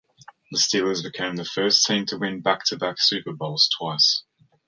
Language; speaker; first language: English; native; English